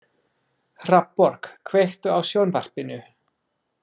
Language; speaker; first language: Icelandic; non-native, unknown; English